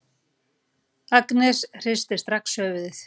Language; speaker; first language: Icelandic; native; Icelandic